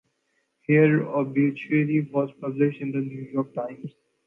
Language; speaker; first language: English; non-native, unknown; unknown